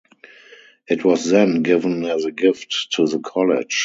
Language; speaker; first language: English; non-native, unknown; German